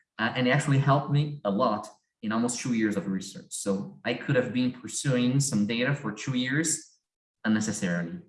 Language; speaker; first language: English; non-native, fluent; Portuguese